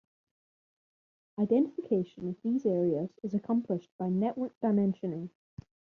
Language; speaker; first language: English; native; English